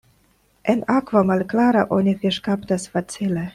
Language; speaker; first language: Esperanto; non-native, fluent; Russian